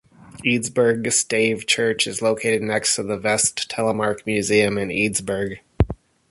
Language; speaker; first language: English; native; English